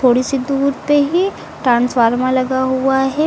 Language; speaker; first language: Hindi; native; Hindi